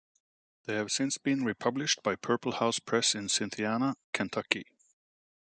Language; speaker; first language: English; native; English